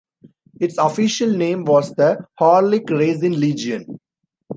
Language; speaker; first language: English; non-native, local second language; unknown